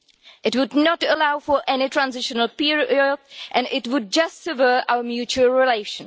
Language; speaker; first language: English; non-native, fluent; Czech